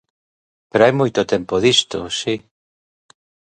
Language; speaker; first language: Galician; native; Galician